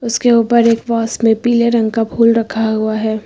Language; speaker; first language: Hindi; native; Hindi